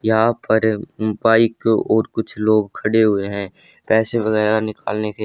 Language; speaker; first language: Hindi; native; Hindi